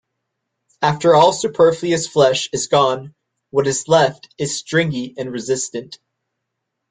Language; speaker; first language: English; native; English